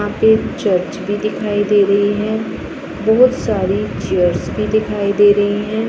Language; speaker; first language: Hindi; non-native, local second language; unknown